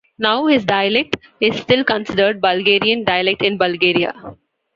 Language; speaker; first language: English; non-native, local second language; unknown